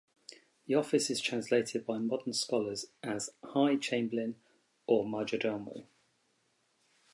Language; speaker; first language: English; native; English